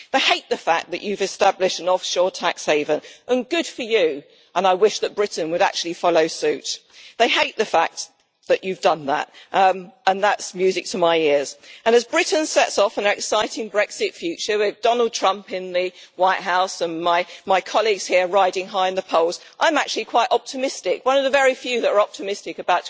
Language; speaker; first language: English; native; English